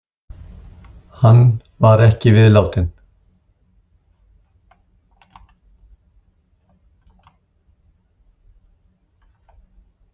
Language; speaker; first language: Icelandic; native; Icelandic